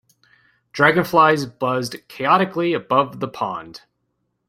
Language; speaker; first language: English; native; English